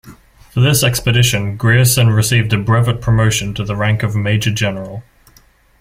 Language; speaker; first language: English; native; English